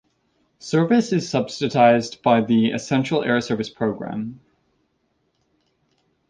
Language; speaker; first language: English; native; English